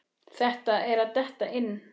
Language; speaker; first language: Icelandic; native; Icelandic